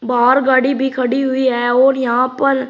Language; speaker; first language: Hindi; native; Hindi